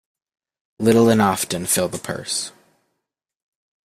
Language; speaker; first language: English; native; English